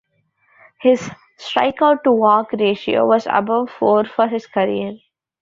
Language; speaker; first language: English; non-native, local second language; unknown